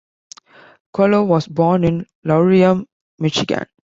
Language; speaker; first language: English; non-native, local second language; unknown